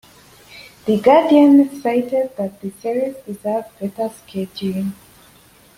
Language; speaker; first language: English; native; English